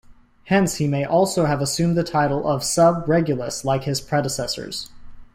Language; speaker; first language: English; native; English